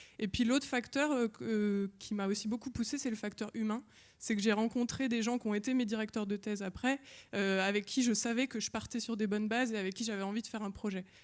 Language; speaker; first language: French; native; French